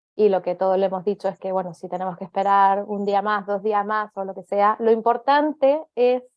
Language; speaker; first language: Spanish; native; Spanish